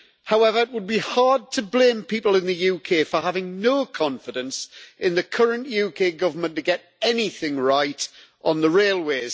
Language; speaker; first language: English; native; English